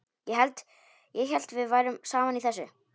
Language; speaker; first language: Icelandic; non-native, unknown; Polish